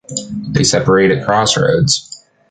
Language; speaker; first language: English; native; English